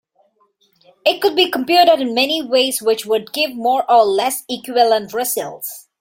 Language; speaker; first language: English; non-native, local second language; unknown